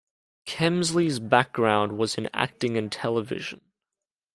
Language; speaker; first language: English; native; English